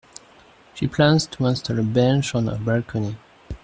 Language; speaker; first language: English; non-native, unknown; French